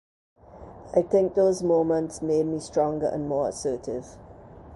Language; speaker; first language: English; native; English